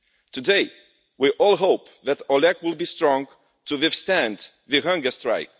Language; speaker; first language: English; non-native, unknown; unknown